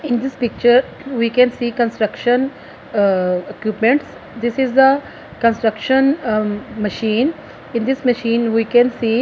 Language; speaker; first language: English; non-native, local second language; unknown